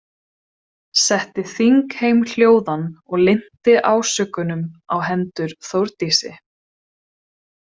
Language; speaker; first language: Icelandic; non-native, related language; Swedish